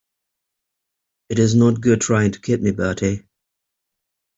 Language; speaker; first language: English; native; English